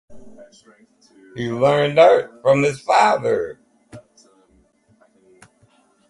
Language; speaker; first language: English; native; English